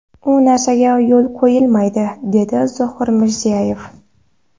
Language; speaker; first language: Uzbek; non-native, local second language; Kara-Kalpak